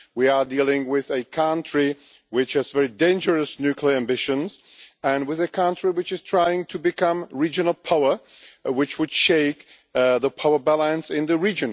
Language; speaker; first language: English; non-native, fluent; Czech